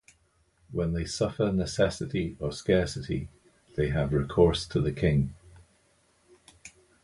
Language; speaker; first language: English; native; English